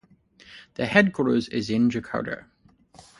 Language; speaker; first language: English; native; English